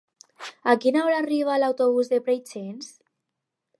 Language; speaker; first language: Catalan; non-native, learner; Spanish